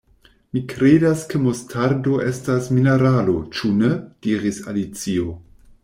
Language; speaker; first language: Esperanto; non-native, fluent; German